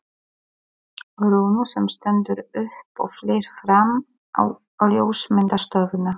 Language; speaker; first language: Icelandic; non-native, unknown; Polish